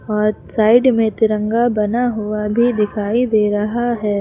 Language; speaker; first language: Hindi; native; Hindi